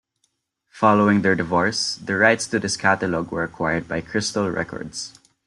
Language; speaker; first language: English; non-native, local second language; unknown